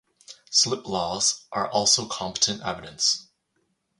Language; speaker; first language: English; native; English